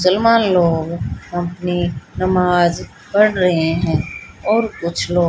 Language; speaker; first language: Hindi; native; Hindi